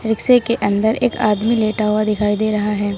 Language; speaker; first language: Hindi; native; Hindi